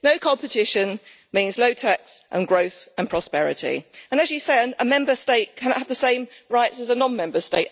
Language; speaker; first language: English; native; English